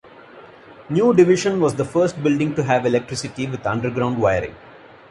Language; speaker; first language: English; non-native, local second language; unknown